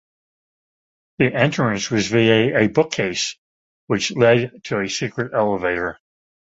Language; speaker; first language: English; native; English